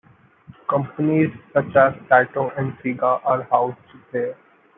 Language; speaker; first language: English; non-native, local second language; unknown